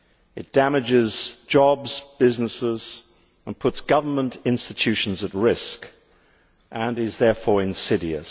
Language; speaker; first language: English; native; English